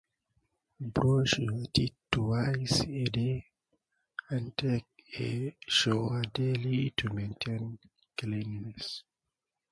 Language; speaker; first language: English; native; English